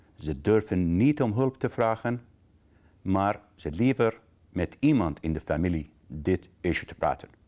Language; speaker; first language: Dutch; non-native, fluent; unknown